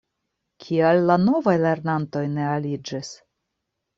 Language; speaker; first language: Esperanto; non-native, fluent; Russian